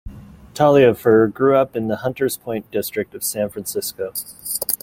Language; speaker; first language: English; native; English